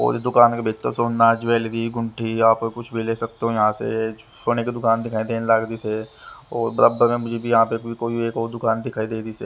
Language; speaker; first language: Hindi; native; Hindi